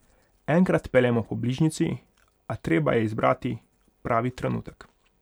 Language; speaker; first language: Slovenian; non-native, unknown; Hungarian